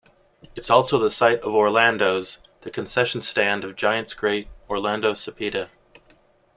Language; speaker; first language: English; native; English